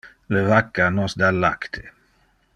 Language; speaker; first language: Interlingua; non-native, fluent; Dutch